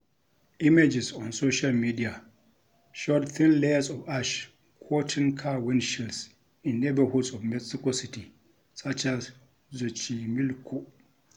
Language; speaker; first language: English; non-native, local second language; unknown